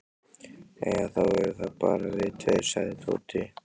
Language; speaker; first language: Icelandic; native; Icelandic